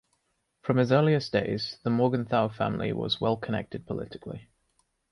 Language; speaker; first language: English; native; English